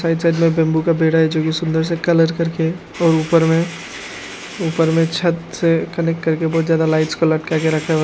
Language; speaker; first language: Hindi; non-native, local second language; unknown